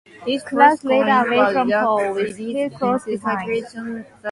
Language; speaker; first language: English; non-native, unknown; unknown